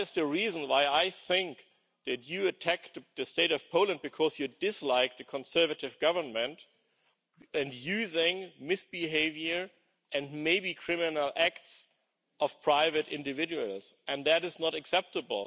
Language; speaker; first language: English; non-native, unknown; German